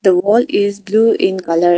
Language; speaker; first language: English; non-native, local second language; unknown